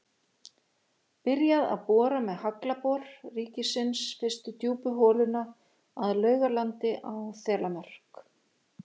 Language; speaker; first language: Icelandic; native; Icelandic